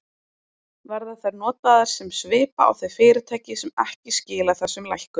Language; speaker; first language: Icelandic; native; Icelandic